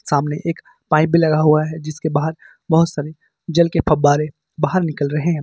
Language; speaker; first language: Hindi; native; Hindi